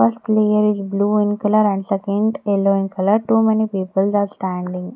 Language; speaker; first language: English; non-native, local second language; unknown